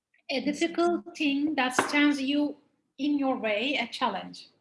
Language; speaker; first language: English; non-native, fluent; Turkish